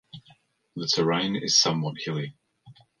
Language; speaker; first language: English; native; English